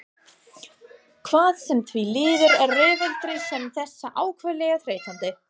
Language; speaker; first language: Icelandic; non-native, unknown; English